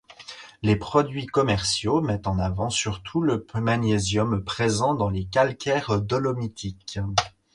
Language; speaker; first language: French; native; French